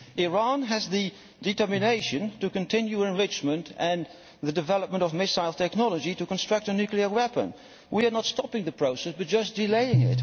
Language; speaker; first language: English; non-native, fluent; Dutch